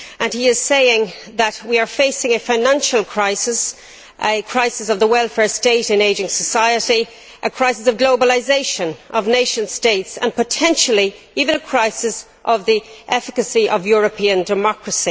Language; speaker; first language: English; native; English